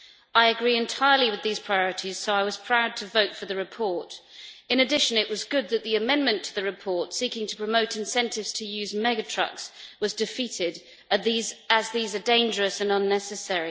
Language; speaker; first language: English; native; English